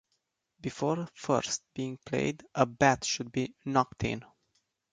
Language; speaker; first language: English; non-native, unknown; Romanian